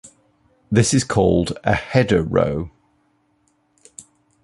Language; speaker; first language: English; native; English